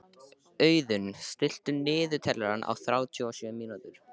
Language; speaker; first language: Icelandic; native; Icelandic